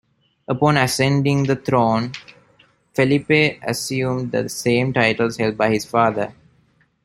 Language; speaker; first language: English; non-native, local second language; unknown